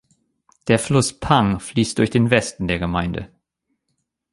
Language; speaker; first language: German; native; German